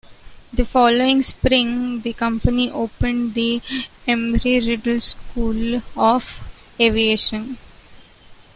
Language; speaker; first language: English; non-native, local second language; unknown